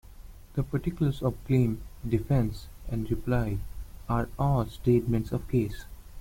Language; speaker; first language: English; non-native, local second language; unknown